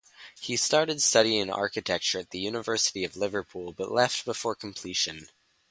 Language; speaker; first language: English; native; English